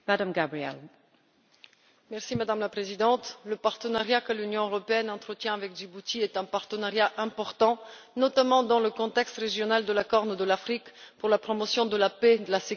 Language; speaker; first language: French; non-native, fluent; Bulgarian